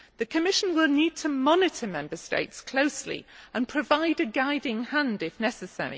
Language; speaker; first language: English; native; English